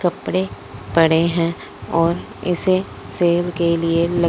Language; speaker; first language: Hindi; non-native, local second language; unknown